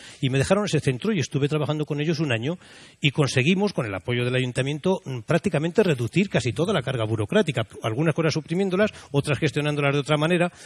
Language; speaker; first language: Spanish; native; Spanish